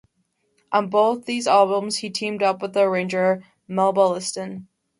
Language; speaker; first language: English; native; English